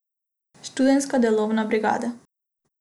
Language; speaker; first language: Slovenian; non-native, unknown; Macedonian